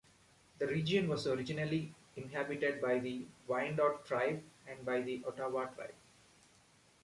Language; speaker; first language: English; non-native, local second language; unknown